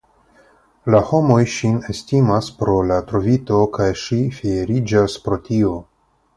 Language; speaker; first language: Esperanto; non-native, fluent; Russian